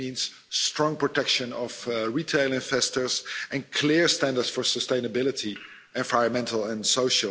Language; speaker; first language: English; non-native, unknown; Dutch